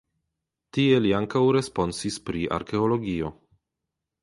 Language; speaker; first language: Esperanto; non-native, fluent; Polish